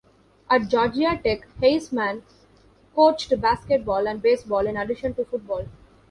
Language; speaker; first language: English; non-native, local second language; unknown